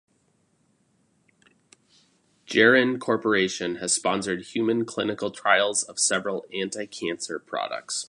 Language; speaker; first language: English; native; English